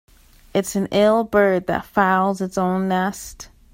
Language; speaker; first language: English; native; English